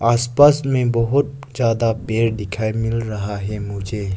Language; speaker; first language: Hindi; non-native, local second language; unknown